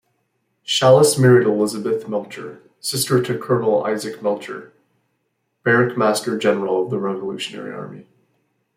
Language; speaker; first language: English; native; English